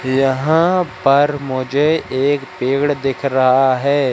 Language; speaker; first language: Hindi; native; Hindi